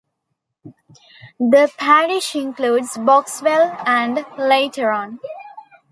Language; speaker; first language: English; non-native, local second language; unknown